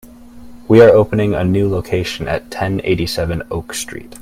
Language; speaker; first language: English; native; English